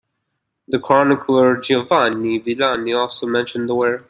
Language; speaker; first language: English; native; English